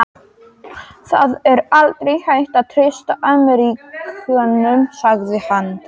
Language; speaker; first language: Icelandic; non-native, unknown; Polish